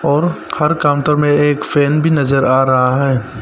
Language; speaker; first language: Hindi; non-native, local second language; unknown